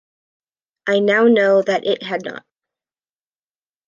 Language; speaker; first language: English; native; English